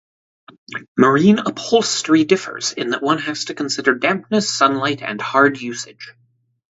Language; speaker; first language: English; native; English